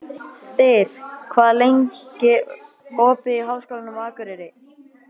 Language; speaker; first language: Icelandic; native; Icelandic